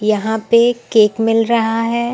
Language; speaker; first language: Hindi; native; Hindi